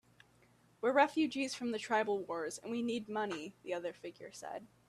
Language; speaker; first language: English; native; English